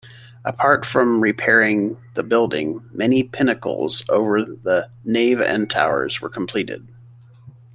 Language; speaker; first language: English; native; English